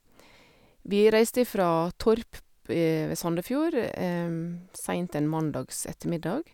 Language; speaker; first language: Norwegian; native; Norwegian